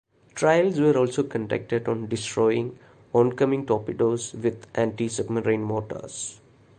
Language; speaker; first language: English; non-native, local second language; Malayalam